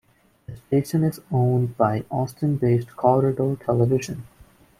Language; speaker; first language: English; non-native, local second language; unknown